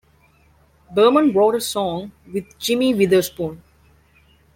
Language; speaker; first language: English; non-native, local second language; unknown